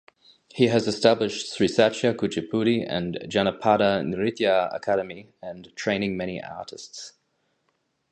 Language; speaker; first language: English; native; English